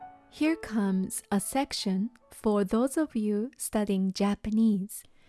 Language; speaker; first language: English; non-native, fluent; Japanese